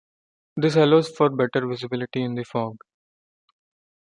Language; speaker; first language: English; non-native, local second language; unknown